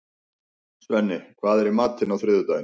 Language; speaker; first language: Icelandic; native; Icelandic